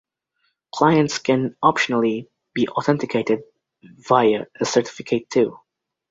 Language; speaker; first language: English; native; English